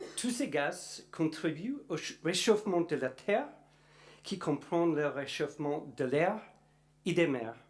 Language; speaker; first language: French; non-native, learner; English